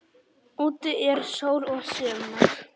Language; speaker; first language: Icelandic; non-native, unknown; Polish